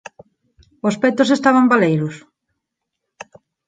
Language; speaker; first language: Galician; non-native, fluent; Spanish